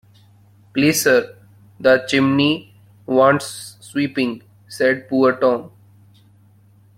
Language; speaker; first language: English; non-native, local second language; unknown